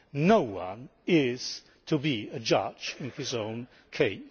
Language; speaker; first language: English; non-native, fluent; Polish